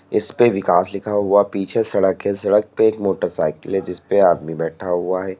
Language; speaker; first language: Hindi; native; Hindi